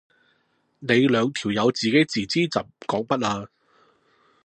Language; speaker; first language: Cantonese; non-native, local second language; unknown